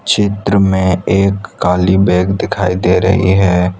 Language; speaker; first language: Hindi; non-native, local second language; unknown